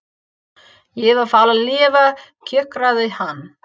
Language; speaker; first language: Icelandic; non-native, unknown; English